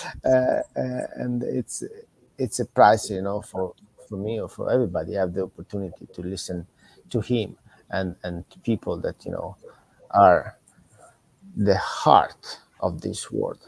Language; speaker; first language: English; non-native, fluent; Italian